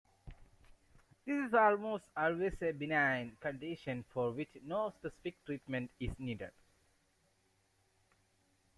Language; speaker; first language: English; non-native, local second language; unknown